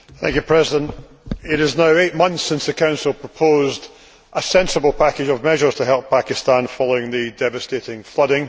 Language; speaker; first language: English; native; English